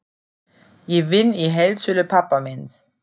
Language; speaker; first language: Icelandic; non-native, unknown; German